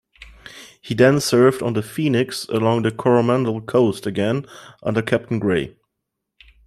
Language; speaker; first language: English; non-native, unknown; German